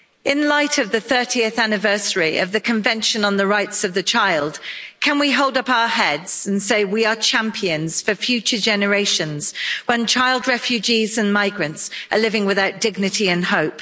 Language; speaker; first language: English; native; English